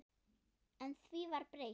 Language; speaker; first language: Icelandic; non-native, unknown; German